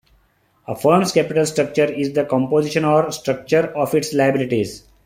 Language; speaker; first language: English; non-native, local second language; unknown